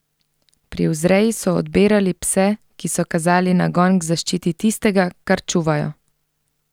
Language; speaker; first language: Slovenian; native; Slovenian